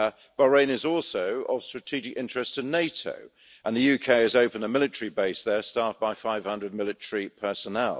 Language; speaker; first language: English; native; English